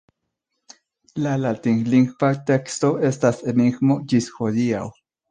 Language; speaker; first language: Esperanto; non-native, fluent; Spanish